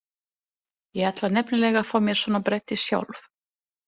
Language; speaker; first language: Icelandic; non-native, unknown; Italian